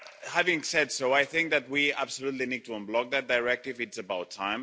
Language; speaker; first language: English; non-native, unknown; Spanish